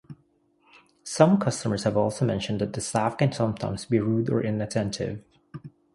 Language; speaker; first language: English; non-native, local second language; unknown